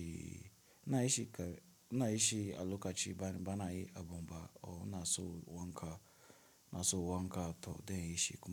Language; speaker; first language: Hausa; non-native, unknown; Tiv